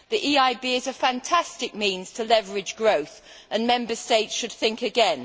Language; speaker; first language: English; native; English